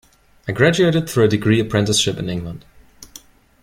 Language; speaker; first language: English; non-native, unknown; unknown